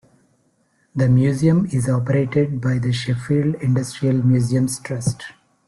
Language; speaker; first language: English; non-native, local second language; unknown